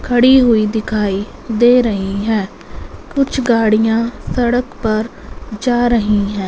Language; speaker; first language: Hindi; non-native, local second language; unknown